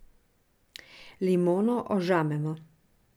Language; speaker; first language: Slovenian; non-native, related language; Serbian